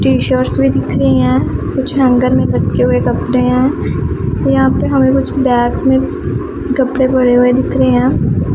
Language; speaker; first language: Hindi; non-native, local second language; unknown